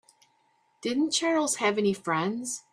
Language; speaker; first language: English; native; English